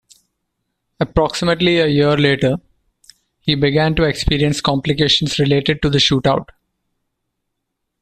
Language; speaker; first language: English; non-native, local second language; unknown